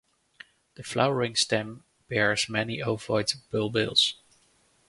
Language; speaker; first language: English; non-native, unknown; Dutch